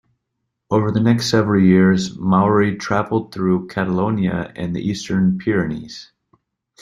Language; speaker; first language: English; native; English